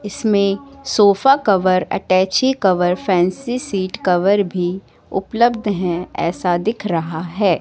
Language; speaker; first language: Hindi; native; Hindi